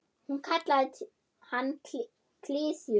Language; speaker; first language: Icelandic; non-native, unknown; German